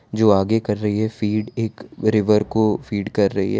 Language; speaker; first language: Hindi; non-native, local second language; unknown